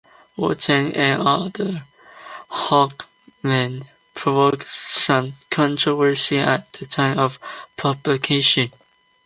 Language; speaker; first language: English; non-native, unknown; Chinese